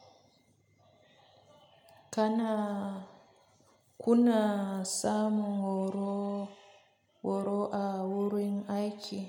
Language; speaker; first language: Hausa; native; Hausa